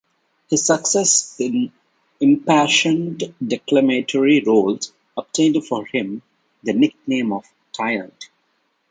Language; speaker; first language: English; non-native, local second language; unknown